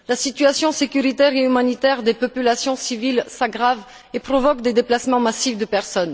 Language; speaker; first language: French; non-native, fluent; Bulgarian